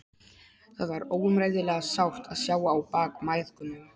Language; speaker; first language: Icelandic; non-native, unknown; Polish